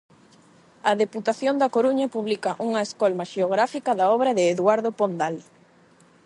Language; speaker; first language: Galician; non-native, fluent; Spanish